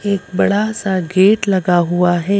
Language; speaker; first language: Hindi; native; Hindi